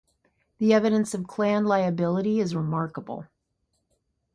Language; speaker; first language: English; native; English